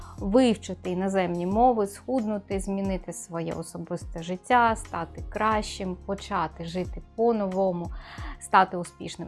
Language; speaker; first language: Ukrainian; non-native, local second language; Russian